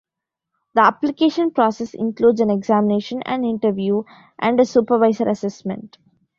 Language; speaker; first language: English; non-native, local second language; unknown